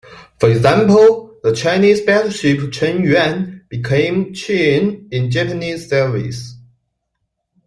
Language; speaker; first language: English; non-native, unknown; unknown